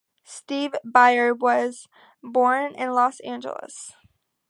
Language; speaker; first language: English; native; English